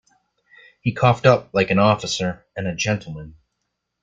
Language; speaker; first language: English; native; English